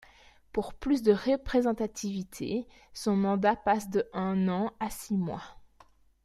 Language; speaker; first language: French; native; French